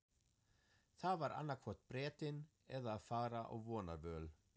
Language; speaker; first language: Icelandic; non-native, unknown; German